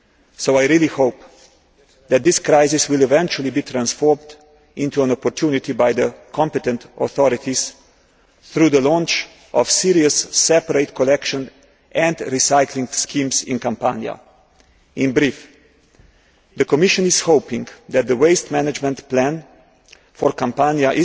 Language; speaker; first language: English; non-native, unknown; Slovenian